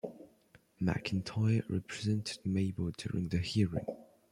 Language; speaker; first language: English; non-native, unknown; French